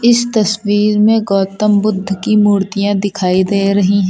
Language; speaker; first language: Hindi; native; Hindi